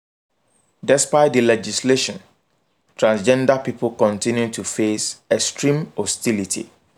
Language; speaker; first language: English; non-native, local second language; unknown